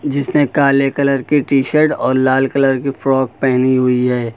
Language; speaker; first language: Hindi; native; Hindi